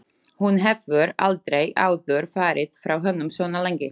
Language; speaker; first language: Icelandic; non-native, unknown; Slovak